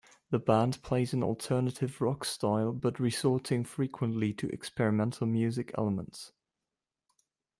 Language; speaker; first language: English; non-native, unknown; German